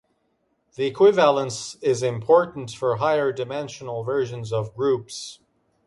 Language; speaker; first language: English; native; English